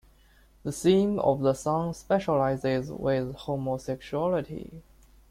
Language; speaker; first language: English; non-native, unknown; Chinese